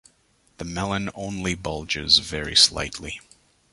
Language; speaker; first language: English; native; English